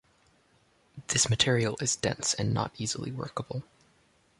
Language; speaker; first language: English; native; English